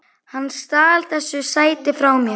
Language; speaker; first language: Icelandic; native; Icelandic